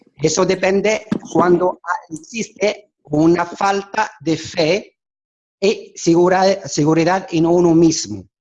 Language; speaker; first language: Spanish; non-native, fluent; Arabic